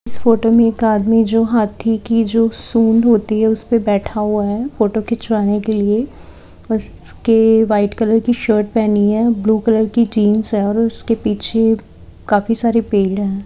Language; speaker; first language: Hindi; native; Hindi